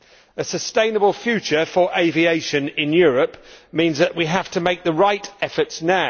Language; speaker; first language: English; native; English